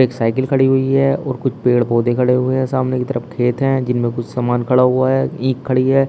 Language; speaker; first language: Hindi; native; Hindi